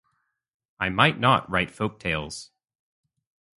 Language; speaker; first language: English; native; English